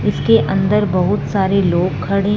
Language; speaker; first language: Hindi; non-native, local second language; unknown